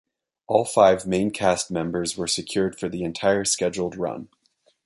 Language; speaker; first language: English; native; English